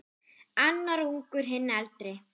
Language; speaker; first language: Icelandic; non-native, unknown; German